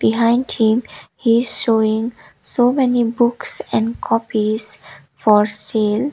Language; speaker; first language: English; non-native, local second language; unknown